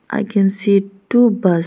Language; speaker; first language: English; non-native, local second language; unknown